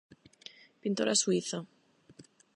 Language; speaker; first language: Galician; non-native, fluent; Spanish